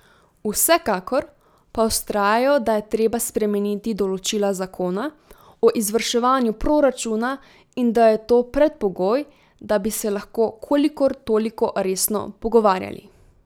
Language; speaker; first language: Slovenian; native; Slovenian